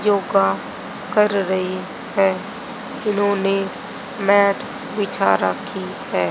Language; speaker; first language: Hindi; native; Hindi